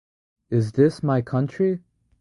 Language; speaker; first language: English; native; English